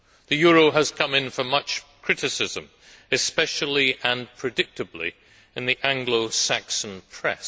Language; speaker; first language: English; native; English